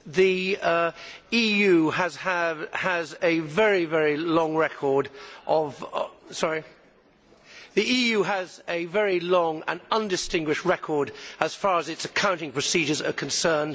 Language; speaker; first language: English; native; English